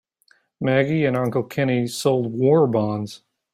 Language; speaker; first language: English; native; English